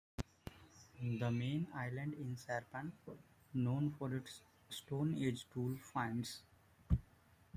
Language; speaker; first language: English; non-native, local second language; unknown